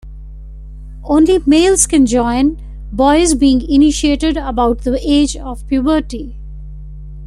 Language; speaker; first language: English; non-native, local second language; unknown